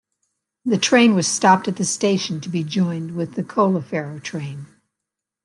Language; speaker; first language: English; native; English